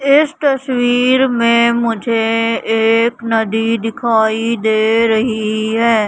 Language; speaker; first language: Hindi; native; Hindi